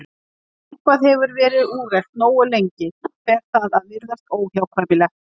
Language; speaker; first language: Icelandic; native; Icelandic